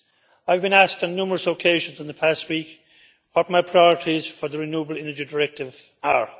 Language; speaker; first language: English; native; English